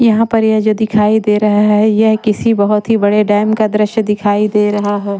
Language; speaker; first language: Hindi; non-native, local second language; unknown